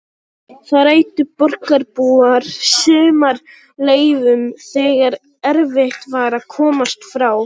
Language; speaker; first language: Icelandic; non-native, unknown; Polish